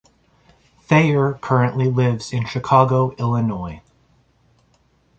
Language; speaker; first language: English; native; English